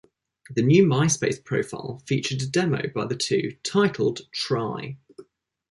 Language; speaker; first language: English; native; English